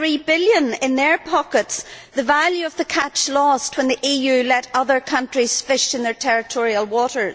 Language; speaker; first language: English; native; English